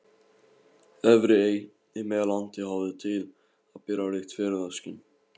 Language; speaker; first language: Icelandic; non-native, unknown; Polish